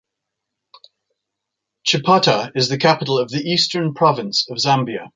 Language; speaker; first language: English; non-native, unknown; Spanish